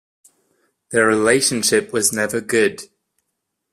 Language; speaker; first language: English; non-native, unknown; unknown